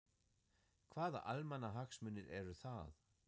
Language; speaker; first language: Icelandic; non-native, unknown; German